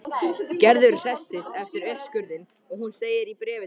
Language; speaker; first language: Icelandic; native; Icelandic